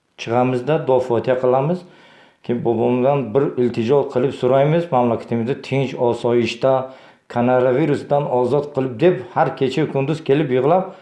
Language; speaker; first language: Uzbek; non-native, local second language; Tajik